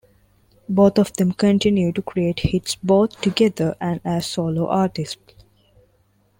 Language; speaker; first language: English; non-native, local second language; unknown